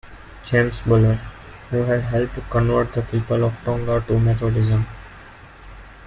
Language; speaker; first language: English; non-native, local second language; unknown